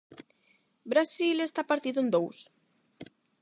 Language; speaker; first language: Galician; non-native, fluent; Spanish